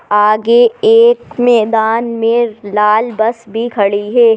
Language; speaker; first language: Hindi; native; Hindi